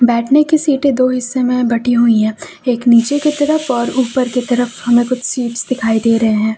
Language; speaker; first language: Hindi; native; Hindi